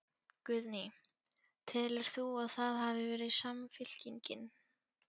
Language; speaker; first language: Icelandic; non-native, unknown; Polish